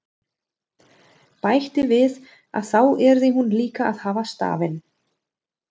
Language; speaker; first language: Icelandic; non-native, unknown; German